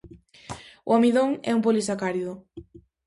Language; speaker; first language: Galician; native; Galician